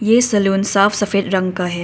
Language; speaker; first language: Hindi; non-native, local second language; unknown